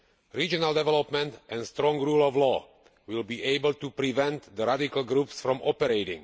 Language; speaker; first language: English; non-native, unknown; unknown